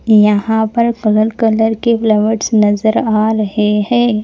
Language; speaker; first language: Hindi; non-native, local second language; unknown